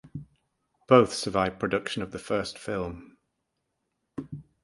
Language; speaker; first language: English; native; English